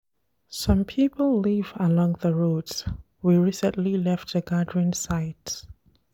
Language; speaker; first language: English; non-native, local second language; Hausa